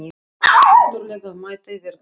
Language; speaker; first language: Icelandic; non-native, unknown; Russian